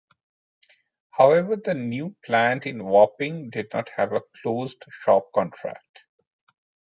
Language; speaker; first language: English; non-native, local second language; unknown